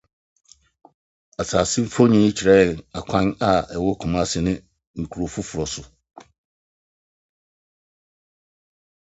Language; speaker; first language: English; non-native, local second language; Akan